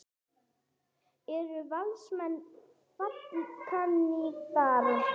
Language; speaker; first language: Icelandic; non-native, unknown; English